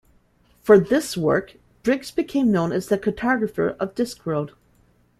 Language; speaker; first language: English; native; English